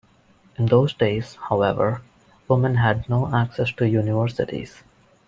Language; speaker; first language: English; non-native, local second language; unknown